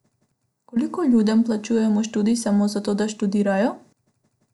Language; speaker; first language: Slovenian; non-native, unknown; Macedonian